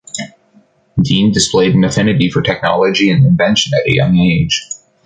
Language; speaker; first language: English; native; English